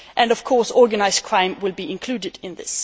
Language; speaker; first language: English; non-native, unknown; Swedish